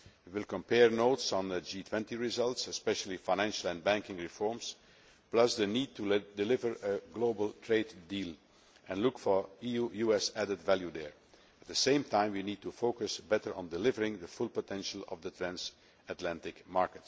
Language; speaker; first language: English; non-native, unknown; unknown